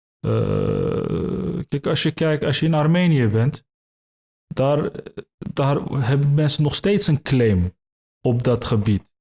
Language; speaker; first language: Dutch; early bilingual, other home language; Turkish